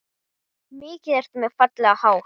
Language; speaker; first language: Icelandic; non-native, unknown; Portuguese